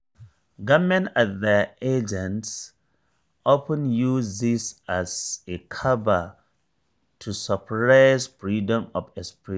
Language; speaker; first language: English; non-native, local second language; Hausa